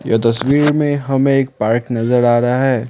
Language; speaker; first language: Hindi; non-native, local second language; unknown